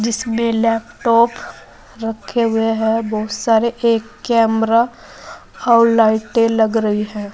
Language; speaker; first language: Hindi; native; Hindi